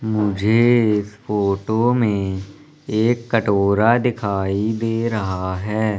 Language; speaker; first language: Hindi; native; Hindi